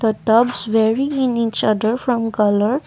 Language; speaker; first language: English; non-native, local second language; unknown